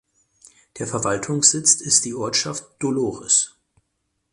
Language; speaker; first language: German; native; German